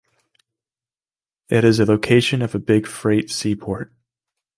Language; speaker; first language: English; native; English